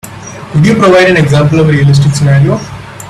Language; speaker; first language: English; non-native, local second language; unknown